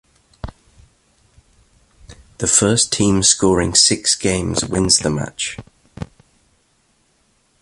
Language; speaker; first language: English; native; English